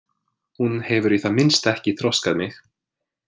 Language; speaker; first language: Icelandic; non-native, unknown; English